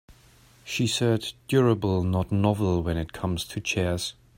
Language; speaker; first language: English; non-native, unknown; German